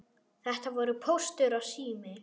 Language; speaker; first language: Icelandic; non-native, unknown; German